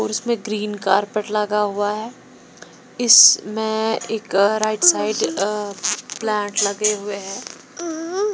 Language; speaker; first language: Hindi; non-native, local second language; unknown